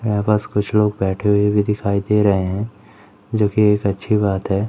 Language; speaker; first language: Hindi; native; Hindi